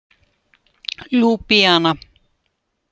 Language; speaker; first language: Icelandic; non-native, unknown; Russian